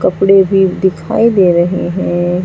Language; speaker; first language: Hindi; native; Hindi